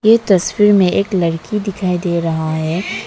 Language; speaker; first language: Hindi; non-native, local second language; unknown